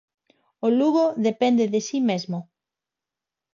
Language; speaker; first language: Galician; non-native, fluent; Spanish